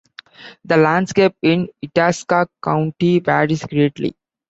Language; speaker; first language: English; non-native, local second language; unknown